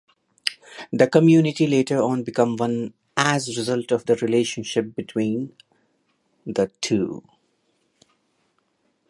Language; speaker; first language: English; non-native, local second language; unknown